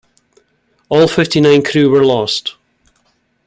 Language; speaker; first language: English; native; English